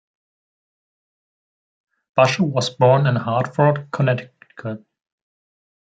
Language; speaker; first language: English; non-native, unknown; German